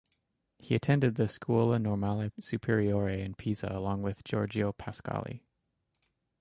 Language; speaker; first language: English; native; English